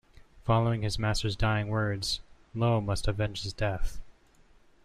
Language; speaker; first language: English; native; English